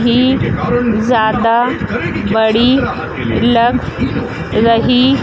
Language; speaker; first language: Hindi; native; Hindi